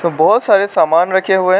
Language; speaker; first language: Hindi; non-native, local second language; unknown